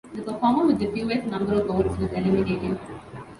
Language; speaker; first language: English; non-native, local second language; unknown